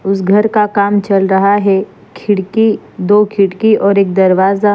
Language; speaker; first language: Hindi; non-native, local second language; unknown